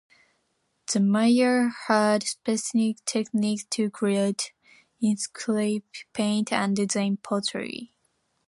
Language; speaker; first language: English; non-native, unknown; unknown